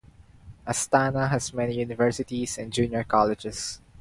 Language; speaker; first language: English; non-native, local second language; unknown